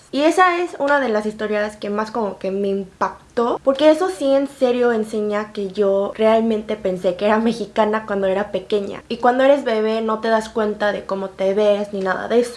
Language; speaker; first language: Spanish; early bilingual, other home language; Korean